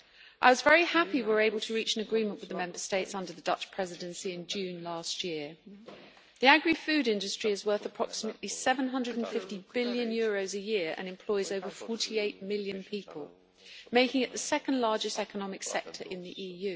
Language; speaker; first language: English; native; English